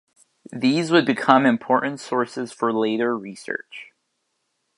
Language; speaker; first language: English; native; English